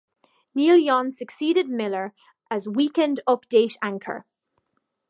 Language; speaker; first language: English; native; English